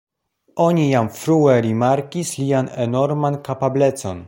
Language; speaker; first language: Esperanto; non-native, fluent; Polish